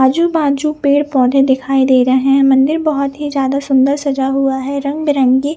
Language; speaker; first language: Hindi; non-native, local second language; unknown